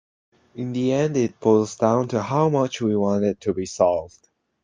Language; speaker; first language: English; native; English